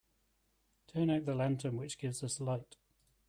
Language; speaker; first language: English; native; English